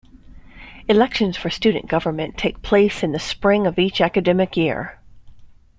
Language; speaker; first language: English; native; English